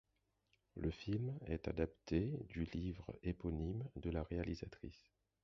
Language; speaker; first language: French; non-native, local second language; Haitian Creole